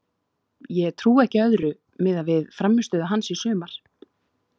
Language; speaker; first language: Icelandic; native; Icelandic